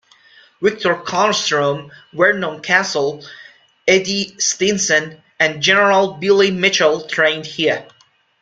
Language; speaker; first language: English; non-native, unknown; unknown